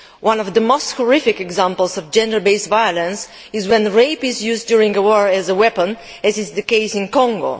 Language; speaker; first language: English; non-native, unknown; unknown